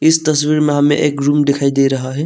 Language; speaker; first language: Hindi; non-native, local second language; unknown